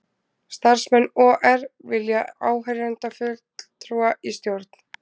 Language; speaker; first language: Icelandic; native; Icelandic